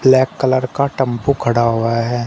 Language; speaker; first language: Hindi; native; Hindi